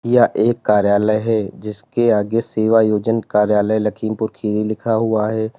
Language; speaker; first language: Hindi; native; Hindi